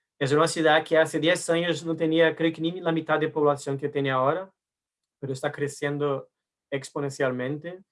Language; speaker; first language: Spanish; non-native, related language; Portuguese